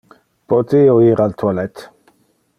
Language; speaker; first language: Interlingua; non-native, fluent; Dutch